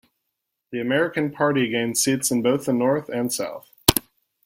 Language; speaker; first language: English; native; English